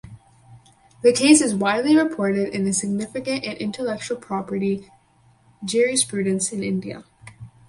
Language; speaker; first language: English; native; English